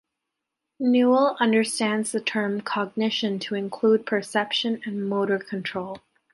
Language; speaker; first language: English; native; English